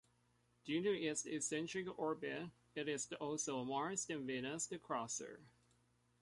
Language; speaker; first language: English; native; English